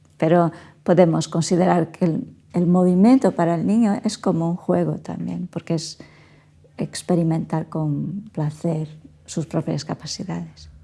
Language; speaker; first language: Spanish; non-native, fluent; Portuguese